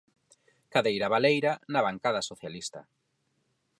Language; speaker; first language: Galician; non-native, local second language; Spanish